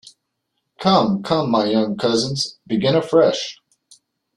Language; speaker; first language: English; native; English